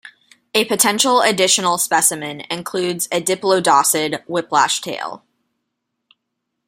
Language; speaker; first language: English; native; English